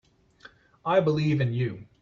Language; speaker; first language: English; native; English